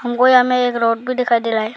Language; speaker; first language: Hindi; non-native, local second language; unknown